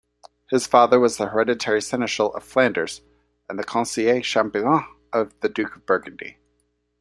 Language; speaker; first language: English; native; English